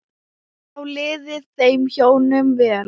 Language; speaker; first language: Icelandic; non-native, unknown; Thai